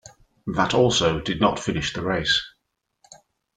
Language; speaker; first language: English; native; English